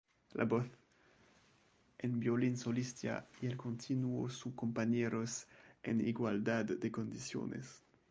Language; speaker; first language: Spanish; non-native, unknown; French